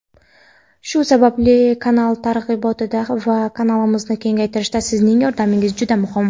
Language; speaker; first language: Uzbek; non-native, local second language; Kara-Kalpak